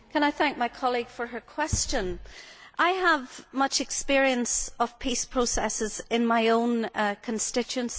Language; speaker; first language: English; native; English